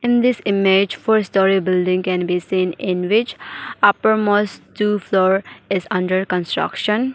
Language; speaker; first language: English; non-native, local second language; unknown